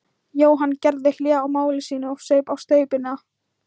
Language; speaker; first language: Icelandic; non-native, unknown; Thai